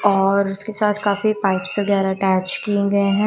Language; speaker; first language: Hindi; non-native, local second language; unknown